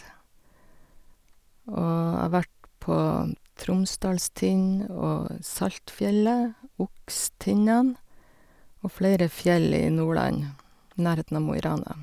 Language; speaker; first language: Norwegian; native; Norwegian